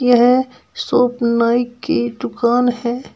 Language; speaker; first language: Hindi; native; Hindi